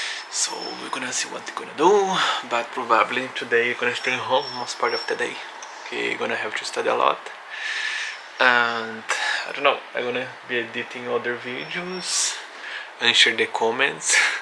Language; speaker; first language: English; non-native, fluent; Portuguese